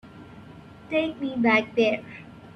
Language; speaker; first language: English; non-native, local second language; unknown